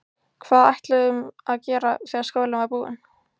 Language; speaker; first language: Icelandic; native; Icelandic